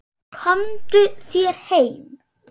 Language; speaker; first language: Icelandic; non-native, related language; Swedish